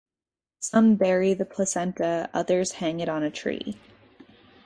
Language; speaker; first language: English; native; English